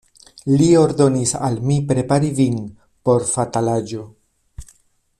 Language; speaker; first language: Esperanto; non-native, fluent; Spanish